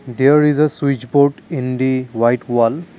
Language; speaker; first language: English; non-native, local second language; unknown